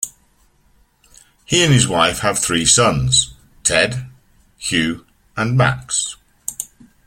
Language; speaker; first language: English; native; English